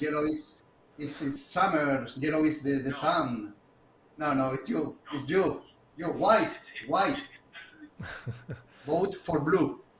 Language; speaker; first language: English; non-native, learner; Spanish